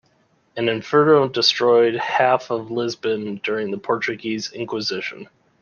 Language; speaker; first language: English; native; English